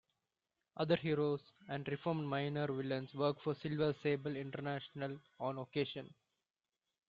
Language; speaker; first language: English; non-native, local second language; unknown